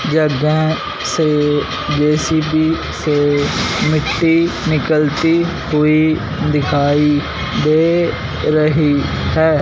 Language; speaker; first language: Hindi; non-native, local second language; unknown